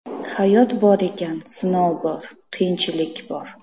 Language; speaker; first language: Uzbek; native; Uzbek